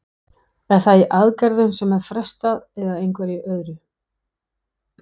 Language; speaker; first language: Icelandic; non-native, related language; Danish